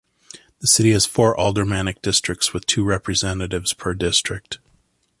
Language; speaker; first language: English; native; English